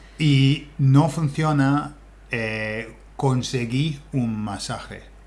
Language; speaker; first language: Spanish; non-native, fluent; English